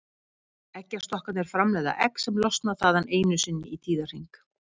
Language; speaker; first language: Icelandic; native; Icelandic